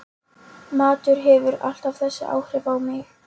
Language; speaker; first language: Icelandic; non-native, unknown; Polish